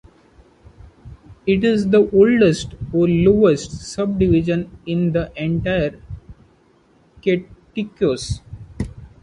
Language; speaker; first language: English; non-native, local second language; Marathi